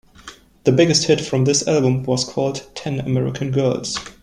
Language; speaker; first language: English; non-native, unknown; German